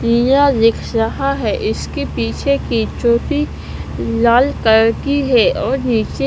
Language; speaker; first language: Hindi; non-native, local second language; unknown